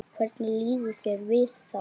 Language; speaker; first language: Icelandic; native; Icelandic